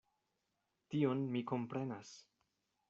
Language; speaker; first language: Esperanto; non-native, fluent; Spanish